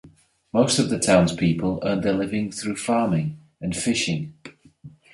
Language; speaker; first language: English; native; English